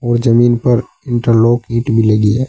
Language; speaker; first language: Hindi; native; Hindi